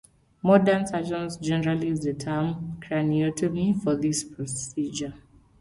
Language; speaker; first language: English; non-native, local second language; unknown